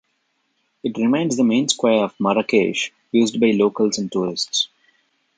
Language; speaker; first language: English; non-native, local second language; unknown